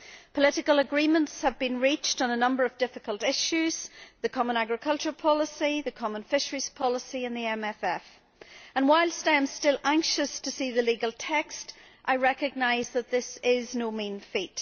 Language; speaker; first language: English; native; English